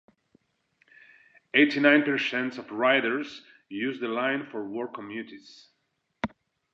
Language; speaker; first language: English; non-native, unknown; Spanish